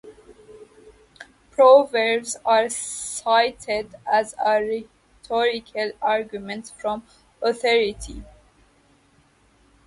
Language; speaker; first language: English; native; English